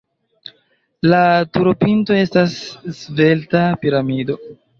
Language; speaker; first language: Esperanto; non-native, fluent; Chinese